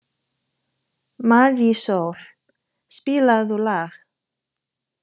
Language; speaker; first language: Icelandic; non-native, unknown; Chinese